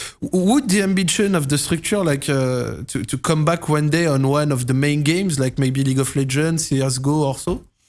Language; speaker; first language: English; non-native, fluent; French